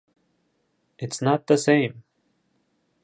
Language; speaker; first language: English; non-native, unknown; Japanese